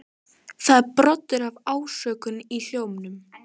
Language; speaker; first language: Icelandic; native; Icelandic